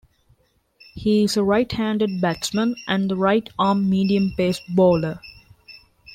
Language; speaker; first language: English; non-native, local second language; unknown